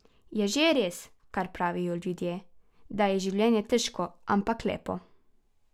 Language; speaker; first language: Slovenian; native; Slovenian